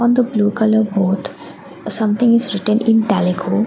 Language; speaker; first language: English; non-native, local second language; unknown